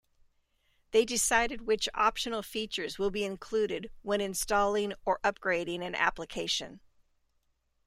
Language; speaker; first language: English; native; English